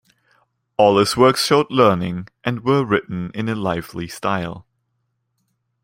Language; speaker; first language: English; non-native, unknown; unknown